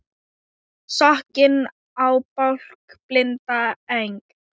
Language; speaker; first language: Icelandic; non-native, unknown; Thai